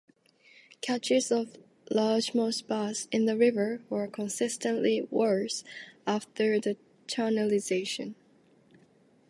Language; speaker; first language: English; non-native, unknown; Japanese